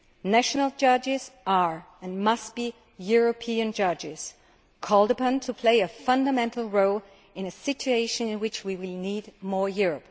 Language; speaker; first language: English; non-native, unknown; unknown